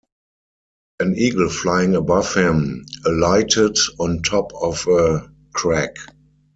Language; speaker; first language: English; non-native, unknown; German